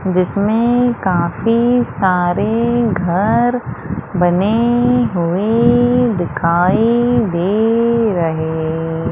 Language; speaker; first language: Hindi; native; Hindi